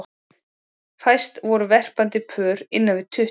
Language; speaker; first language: Icelandic; native; Icelandic